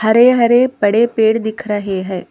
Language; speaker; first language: Hindi; non-native, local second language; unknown